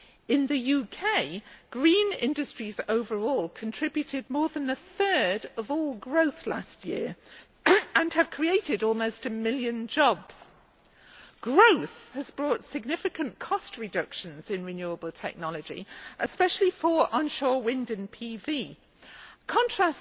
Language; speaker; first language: English; native; English